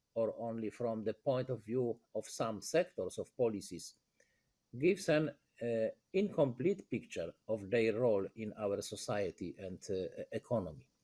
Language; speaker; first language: English; non-native, fluent; Polish